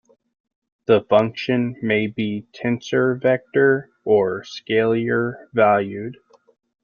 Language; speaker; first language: English; native; English